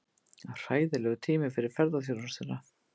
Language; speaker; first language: Icelandic; native; Icelandic